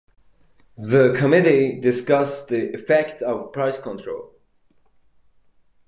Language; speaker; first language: English; non-native, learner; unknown